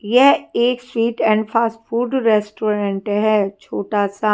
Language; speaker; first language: Hindi; non-native, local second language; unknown